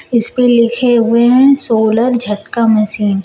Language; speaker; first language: Hindi; native; Hindi